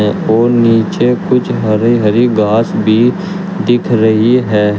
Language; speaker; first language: Hindi; native; Hindi